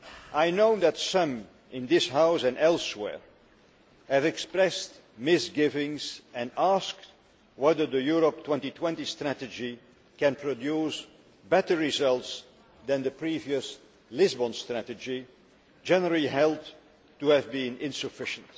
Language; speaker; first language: English; non-native, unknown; Dutch